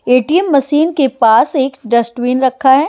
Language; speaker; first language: Hindi; native; Hindi